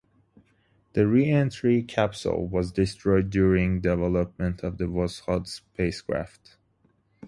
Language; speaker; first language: English; native; English